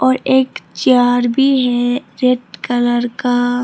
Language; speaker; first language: Hindi; non-native, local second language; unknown